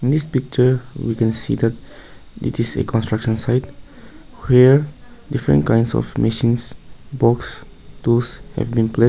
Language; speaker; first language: English; non-native, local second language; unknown